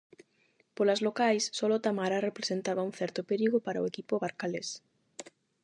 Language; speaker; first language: Galician; non-native, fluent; Spanish